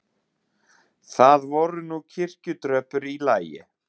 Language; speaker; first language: Icelandic; non-native, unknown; German